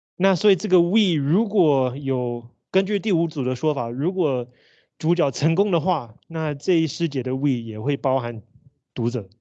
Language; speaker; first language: Chinese; native; Chinese